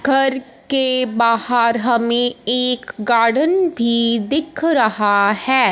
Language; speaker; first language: Hindi; non-native, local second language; Punjabi